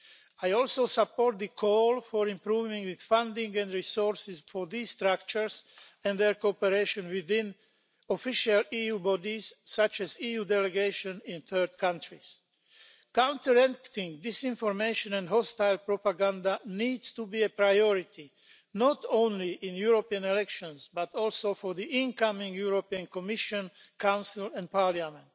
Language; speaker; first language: English; non-native, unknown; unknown